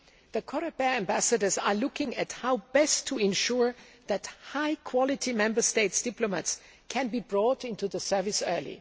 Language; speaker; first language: English; non-native, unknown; German